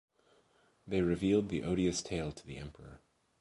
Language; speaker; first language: English; native; English